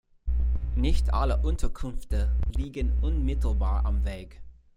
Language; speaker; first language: German; non-native, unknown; English